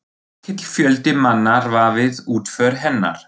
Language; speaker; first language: Icelandic; non-native, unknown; German